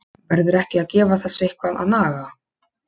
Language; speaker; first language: Icelandic; non-native, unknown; Polish